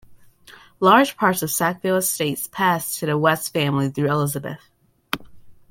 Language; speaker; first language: English; native; English